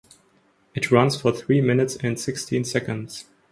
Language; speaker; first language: English; non-native, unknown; German